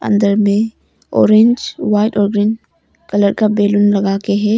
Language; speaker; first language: Hindi; early bilingual, other home language; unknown